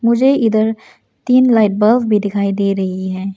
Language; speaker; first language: Hindi; non-native, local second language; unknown